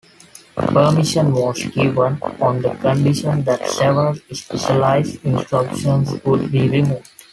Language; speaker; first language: English; non-native, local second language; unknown